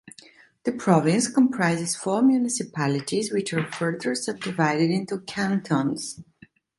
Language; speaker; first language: English; non-native, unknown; Italian